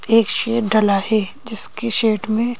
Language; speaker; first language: Hindi; native; Hindi